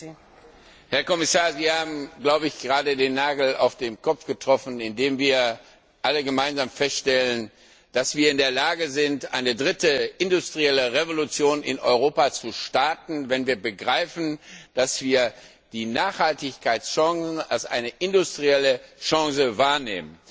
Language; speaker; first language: German; non-native, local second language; Luxembourgish